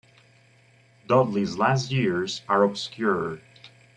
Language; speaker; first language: English; native; English